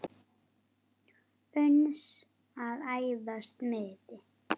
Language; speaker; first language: Icelandic; native; Icelandic